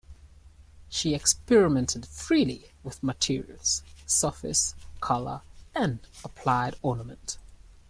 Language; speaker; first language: English; native; English